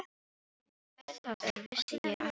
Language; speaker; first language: Icelandic; non-native, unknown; Filipino